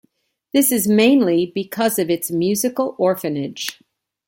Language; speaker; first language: English; native; English